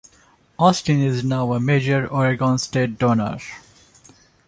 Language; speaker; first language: English; non-native, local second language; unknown